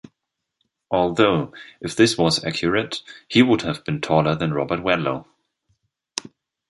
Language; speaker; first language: English; non-native, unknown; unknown